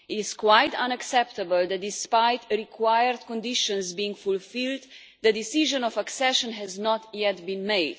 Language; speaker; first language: English; non-native, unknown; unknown